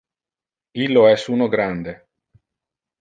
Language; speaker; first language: Interlingua; non-native, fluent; Italian